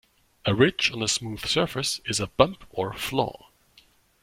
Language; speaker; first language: English; non-native, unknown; German